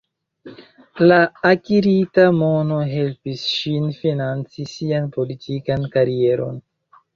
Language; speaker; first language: Esperanto; non-native, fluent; Chinese